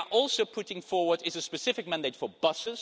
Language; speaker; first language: English; non-native, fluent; Dutch